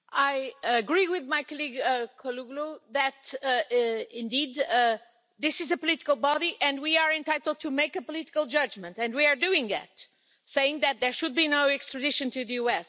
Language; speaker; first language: English; non-native, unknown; Portuguese